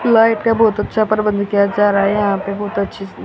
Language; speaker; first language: Hindi; native; Hindi